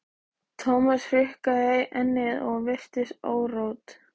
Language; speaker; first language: Icelandic; native; Icelandic